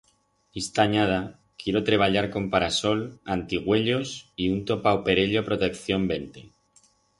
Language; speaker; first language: Aragonese; non-native, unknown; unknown